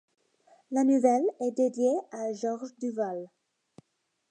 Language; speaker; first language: French; non-native, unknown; English